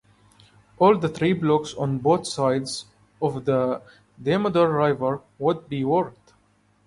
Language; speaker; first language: English; non-native, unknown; Arabic